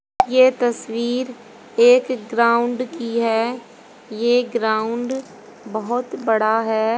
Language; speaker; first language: Hindi; native; Hindi